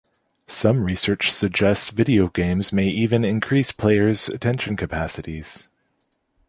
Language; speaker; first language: English; native; English